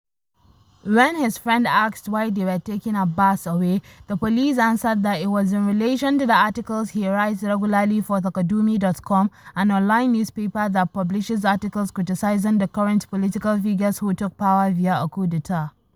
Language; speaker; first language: English; non-native, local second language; Hausa